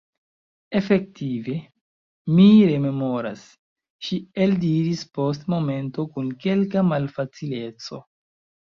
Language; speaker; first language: Esperanto; non-native, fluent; Chinese